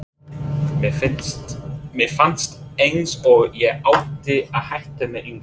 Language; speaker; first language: Icelandic; non-native, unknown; English